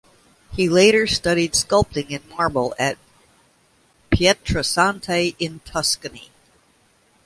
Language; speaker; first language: English; native; English